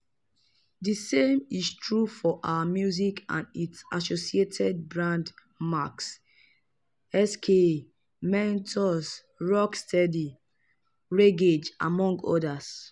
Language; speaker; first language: English; non-native, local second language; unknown